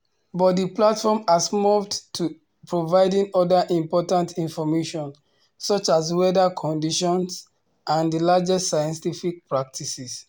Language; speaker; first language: English; non-native, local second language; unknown